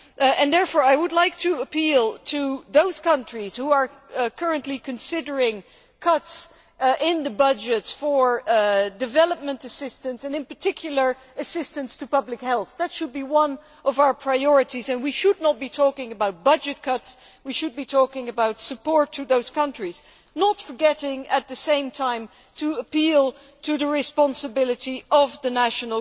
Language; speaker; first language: English; non-native, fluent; Dutch